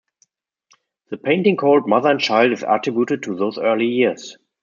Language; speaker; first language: English; non-native, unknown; German